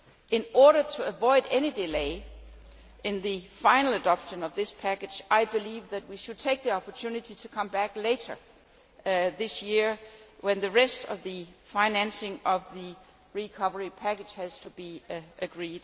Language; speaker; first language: English; non-native, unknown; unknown